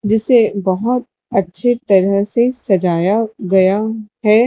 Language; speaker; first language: Hindi; native; Hindi